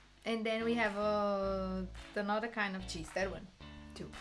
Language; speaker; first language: English; non-native, fluent; Portuguese